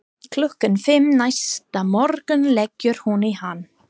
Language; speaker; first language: Icelandic; non-native, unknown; English